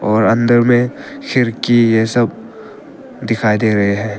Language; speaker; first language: Hindi; non-native, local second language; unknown